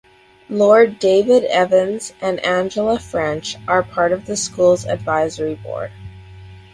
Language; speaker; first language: English; native; English